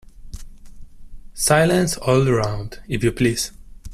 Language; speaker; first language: English; non-native, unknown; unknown